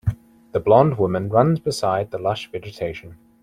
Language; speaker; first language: English; native; English